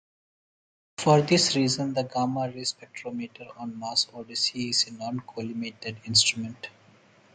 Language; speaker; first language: English; non-native, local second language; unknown